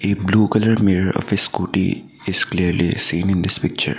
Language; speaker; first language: English; non-native, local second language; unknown